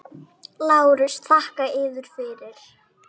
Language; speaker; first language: Icelandic; native; Icelandic